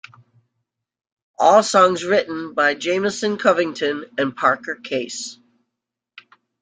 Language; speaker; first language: English; native; English